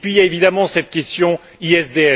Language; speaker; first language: French; native; French